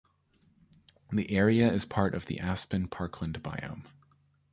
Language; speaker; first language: English; native; English